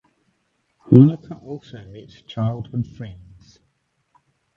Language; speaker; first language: English; native; English